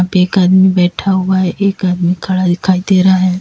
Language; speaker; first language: Hindi; native; Hindi